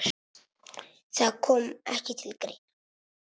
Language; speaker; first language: Icelandic; non-native, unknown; Italian